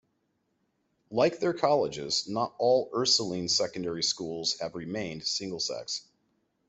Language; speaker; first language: English; native; English